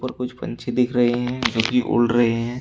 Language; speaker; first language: Hindi; native; Hindi